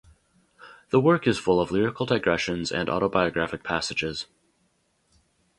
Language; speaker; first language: English; native; English